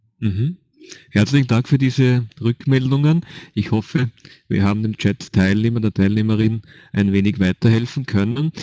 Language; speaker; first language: German; native; German